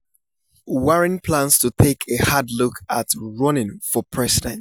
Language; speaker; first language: English; non-native, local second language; Yoruba